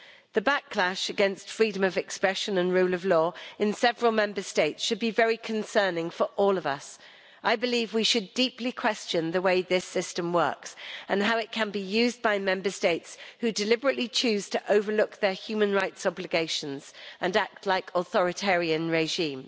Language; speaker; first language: English; native; English